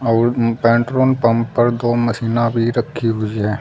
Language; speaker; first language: Hindi; native; Hindi